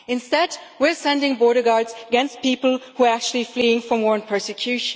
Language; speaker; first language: English; non-native, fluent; German